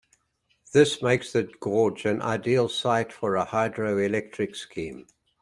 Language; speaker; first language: English; native; English